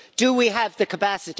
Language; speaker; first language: English; native; English